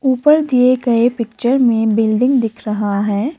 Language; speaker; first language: Hindi; non-native, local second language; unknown